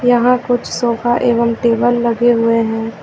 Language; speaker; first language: Hindi; native; Hindi